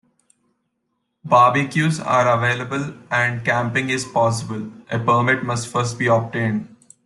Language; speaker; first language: English; non-native, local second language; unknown